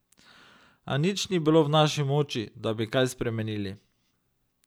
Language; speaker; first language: Slovenian; native; Slovenian